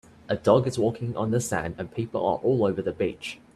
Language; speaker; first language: English; native; English